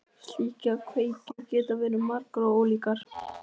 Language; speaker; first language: Icelandic; native; Icelandic